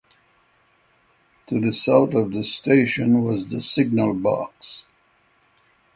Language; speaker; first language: English; native; English